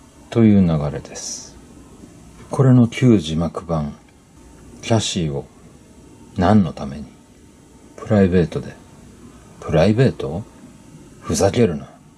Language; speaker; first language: Japanese; native; Japanese